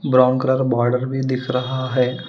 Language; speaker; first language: Hindi; non-native, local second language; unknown